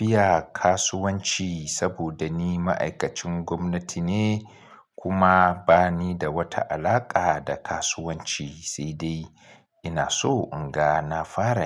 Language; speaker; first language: Hausa; native; Hausa